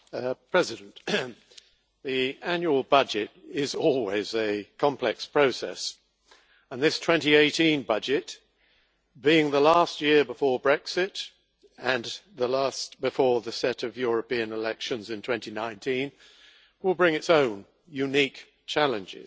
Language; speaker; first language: English; native; English